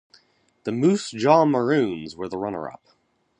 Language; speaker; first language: English; native; English